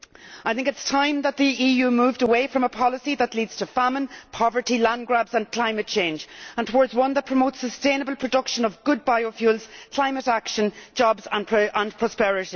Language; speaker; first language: English; native; English